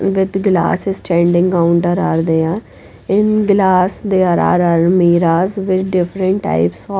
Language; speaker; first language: English; non-native, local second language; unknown